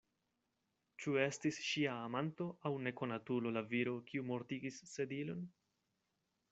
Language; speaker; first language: Esperanto; non-native, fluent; Spanish